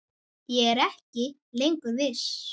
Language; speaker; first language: Icelandic; native; Icelandic